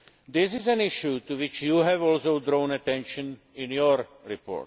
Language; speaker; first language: English; non-native, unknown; Czech